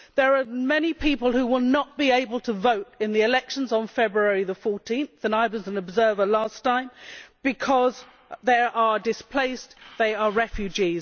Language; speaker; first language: English; native; English